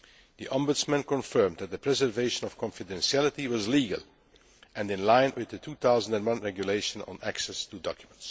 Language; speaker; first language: English; non-native, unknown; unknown